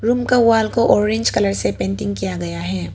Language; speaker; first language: Hindi; non-native, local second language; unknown